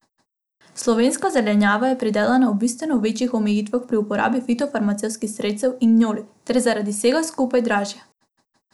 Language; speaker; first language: Slovenian; non-native, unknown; Macedonian